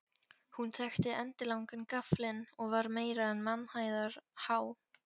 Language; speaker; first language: Icelandic; non-native, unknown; Polish